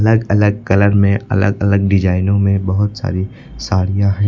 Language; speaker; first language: Hindi; native; Hindi